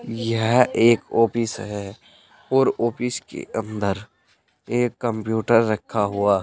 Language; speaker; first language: Hindi; native; Hindi